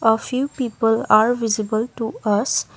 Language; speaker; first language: English; non-native, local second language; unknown